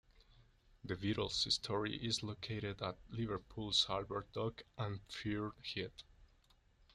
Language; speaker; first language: English; non-native, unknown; Spanish